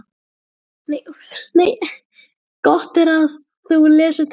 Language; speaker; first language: Icelandic; native; Icelandic